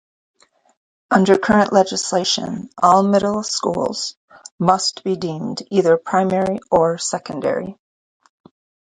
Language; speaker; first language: English; native; English